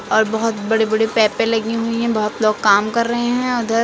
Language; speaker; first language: Hindi; native; Hindi